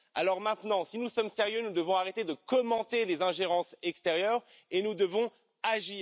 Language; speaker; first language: French; native; French